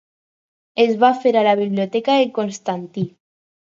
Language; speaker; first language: Catalan; non-native, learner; Spanish